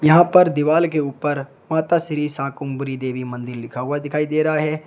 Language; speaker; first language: Hindi; native; Hindi